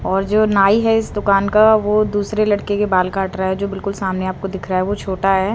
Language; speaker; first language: Hindi; native; Hindi